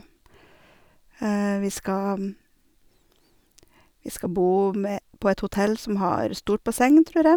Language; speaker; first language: Norwegian; native; Norwegian